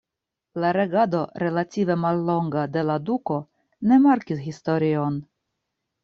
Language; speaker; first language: Esperanto; non-native, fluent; Russian